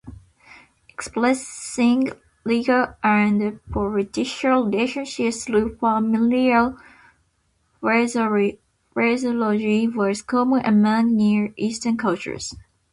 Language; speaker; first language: English; non-native, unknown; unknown